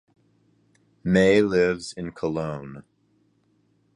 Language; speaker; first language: English; native; English